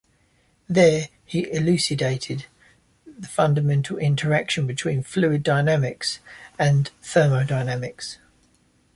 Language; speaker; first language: English; native; English